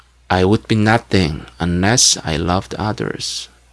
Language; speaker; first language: English; non-native, fluent; Korean